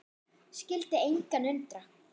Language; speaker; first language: Icelandic; non-native, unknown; German